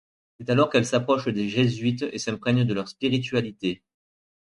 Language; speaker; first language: French; native; French